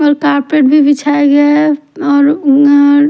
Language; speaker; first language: Hindi; native; Hindi